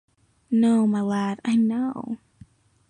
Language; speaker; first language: English; native; English